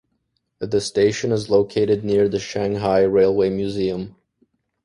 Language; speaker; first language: English; native; English